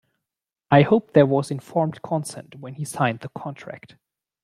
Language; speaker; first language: English; non-native, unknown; German